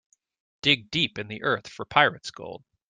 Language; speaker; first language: English; native; English